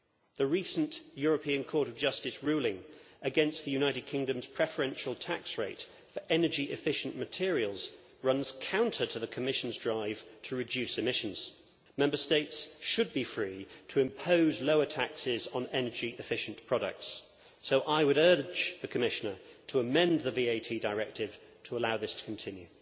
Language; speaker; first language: English; native; English